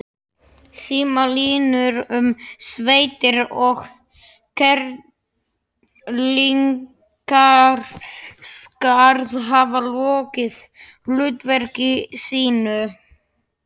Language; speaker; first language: Icelandic; non-native, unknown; Slovak